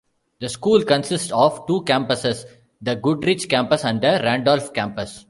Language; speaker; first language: English; non-native, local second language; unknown